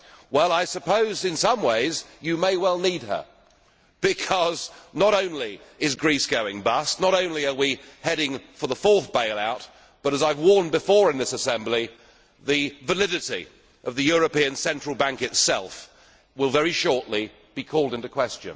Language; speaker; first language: English; native; English